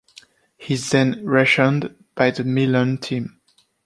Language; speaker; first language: English; non-native, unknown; French